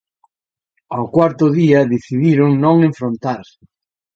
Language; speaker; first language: Galician; native; Galician